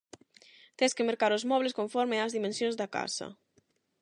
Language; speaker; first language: Galician; non-native, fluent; Spanish